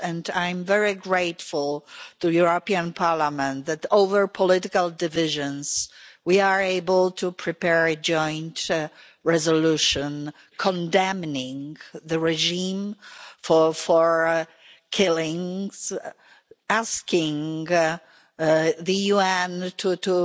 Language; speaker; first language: English; non-native, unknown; Polish